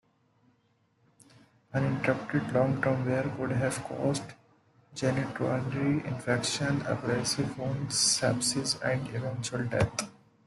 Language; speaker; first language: English; non-native, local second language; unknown